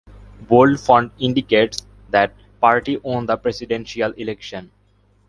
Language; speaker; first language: English; non-native, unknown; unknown